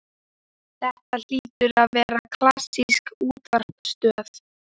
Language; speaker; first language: Icelandic; native; Icelandic